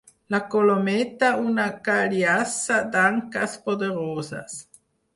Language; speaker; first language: Catalan; non-native, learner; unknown